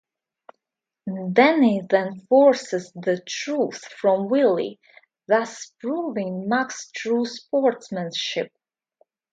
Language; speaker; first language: English; non-native, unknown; Russian